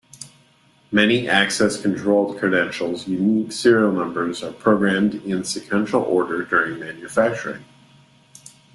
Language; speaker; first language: English; native; English